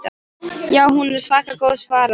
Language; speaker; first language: Icelandic; non-native, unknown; Polish